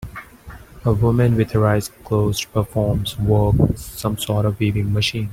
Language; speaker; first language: English; non-native, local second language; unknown